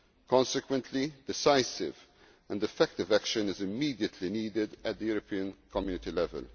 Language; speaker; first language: English; non-native, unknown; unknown